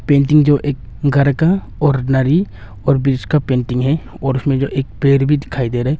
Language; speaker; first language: Hindi; non-native, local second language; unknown